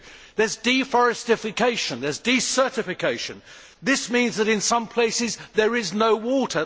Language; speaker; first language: English; native; English